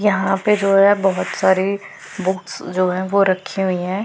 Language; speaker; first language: Hindi; non-native, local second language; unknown